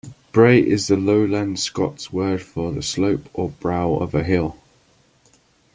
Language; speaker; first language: English; native; English